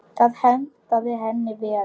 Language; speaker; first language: Icelandic; non-native, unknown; Polish